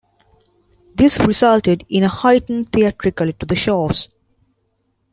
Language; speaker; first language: English; non-native, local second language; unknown